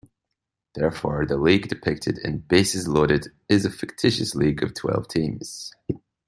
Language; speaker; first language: English; native; English